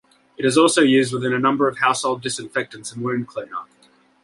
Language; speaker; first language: English; native; English